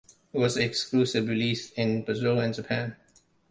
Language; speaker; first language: English; non-native, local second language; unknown